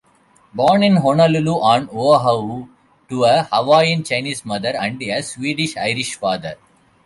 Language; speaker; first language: English; non-native, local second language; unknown